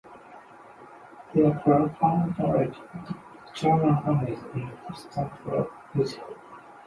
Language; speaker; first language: English; non-native, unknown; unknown